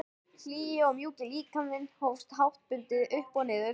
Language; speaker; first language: Icelandic; native; Icelandic